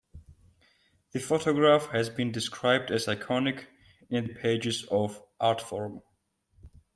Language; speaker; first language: English; non-native, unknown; Georgian